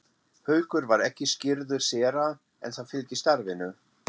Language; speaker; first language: Icelandic; non-native, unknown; German